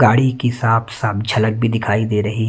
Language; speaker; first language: Hindi; non-native, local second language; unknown